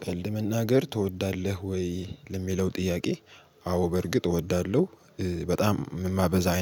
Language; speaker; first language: Amharic; native; Amharic